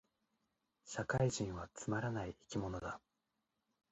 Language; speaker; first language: Japanese; native; Japanese